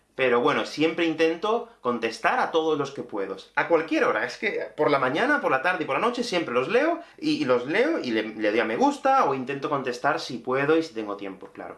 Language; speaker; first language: Spanish; native; Spanish